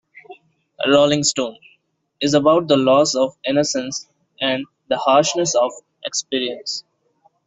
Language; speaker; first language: English; non-native, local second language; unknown